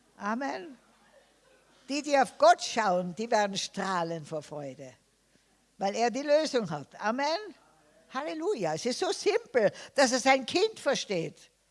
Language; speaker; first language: German; non-native, fluent; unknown